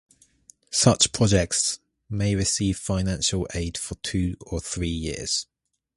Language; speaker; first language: English; native; English